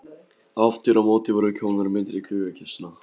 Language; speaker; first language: Icelandic; non-native, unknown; Polish